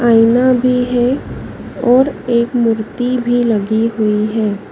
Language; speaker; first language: Hindi; native; Hindi